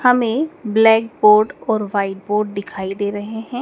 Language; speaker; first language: Hindi; native; Hindi